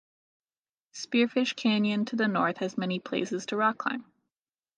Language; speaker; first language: English; native; English